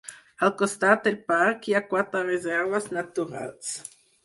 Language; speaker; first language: Catalan; non-native, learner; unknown